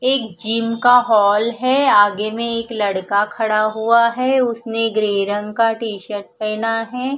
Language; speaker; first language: Hindi; non-native, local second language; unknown